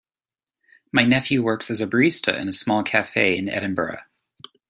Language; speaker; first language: English; native; English